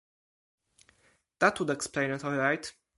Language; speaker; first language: English; non-native, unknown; Polish